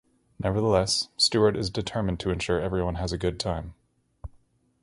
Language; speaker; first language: English; native; English